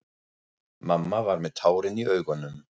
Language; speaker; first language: Icelandic; non-native, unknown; German